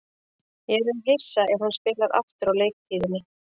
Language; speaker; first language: Icelandic; native; Icelandic